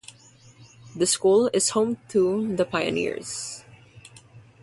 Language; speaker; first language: English; non-native, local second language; Filipino